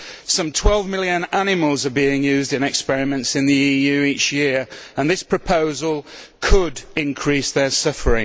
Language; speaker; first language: English; native; English